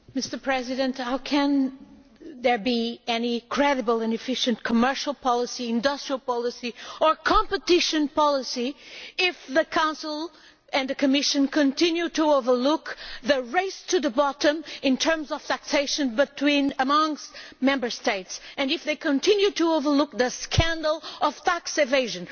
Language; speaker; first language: English; non-native, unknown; Portuguese